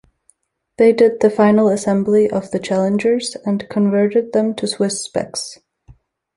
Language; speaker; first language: English; native; English